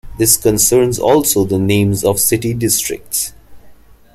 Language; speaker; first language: English; non-native, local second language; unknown